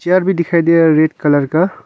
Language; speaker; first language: Hindi; non-native, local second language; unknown